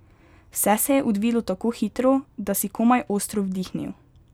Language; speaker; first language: Slovenian; native; Slovenian